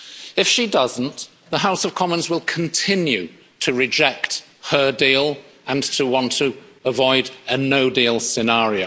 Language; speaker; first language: English; native; English